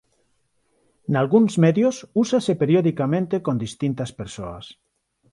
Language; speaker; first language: Galician; non-native, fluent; Spanish